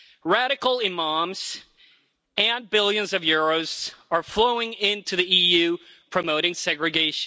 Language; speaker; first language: English; non-native, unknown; Swedish